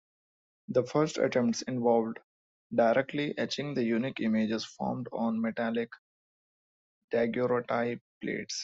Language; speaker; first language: English; non-native, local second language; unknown